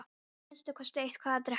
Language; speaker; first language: Icelandic; non-native, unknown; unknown